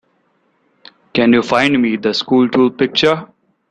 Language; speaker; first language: English; non-native, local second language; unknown